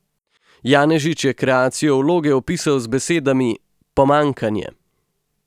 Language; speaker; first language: Slovenian; native; Slovenian